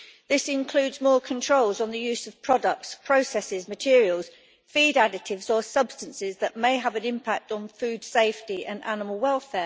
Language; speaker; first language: English; native; English